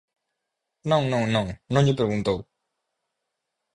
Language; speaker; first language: Galician; native; Galician